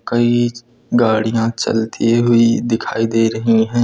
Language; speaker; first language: Hindi; native; Hindi